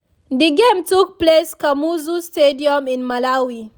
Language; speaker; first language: English; non-native, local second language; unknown